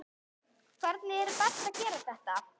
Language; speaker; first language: Icelandic; non-native, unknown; English